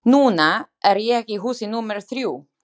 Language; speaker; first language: Icelandic; non-native, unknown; Slovak